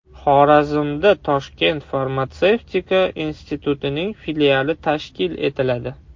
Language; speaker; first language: Uzbek; non-native, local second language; Russian